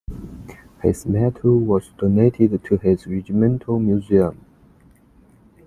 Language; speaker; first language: English; non-native, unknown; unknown